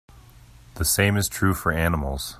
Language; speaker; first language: English; native; English